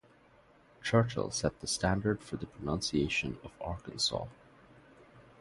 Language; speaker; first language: English; non-native, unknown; Bangla